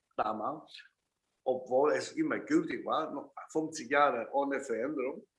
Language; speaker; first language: German; non-native, fluent; Chinese